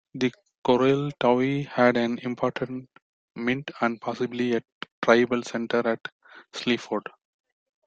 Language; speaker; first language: English; non-native, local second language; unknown